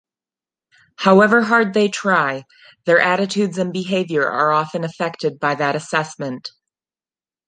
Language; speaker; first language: English; non-native, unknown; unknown